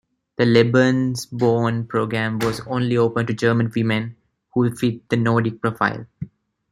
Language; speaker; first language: English; non-native, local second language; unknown